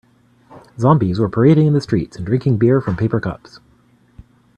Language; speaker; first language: English; native; English